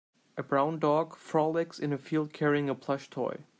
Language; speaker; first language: English; non-native, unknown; Turkish